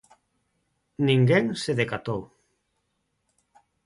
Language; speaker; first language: Galician; non-native, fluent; Spanish